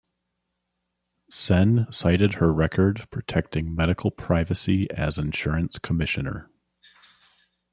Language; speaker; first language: English; native; English